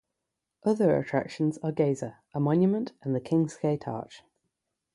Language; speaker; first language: English; native; English